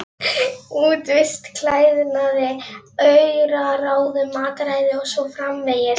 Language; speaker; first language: Icelandic; non-native, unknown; Polish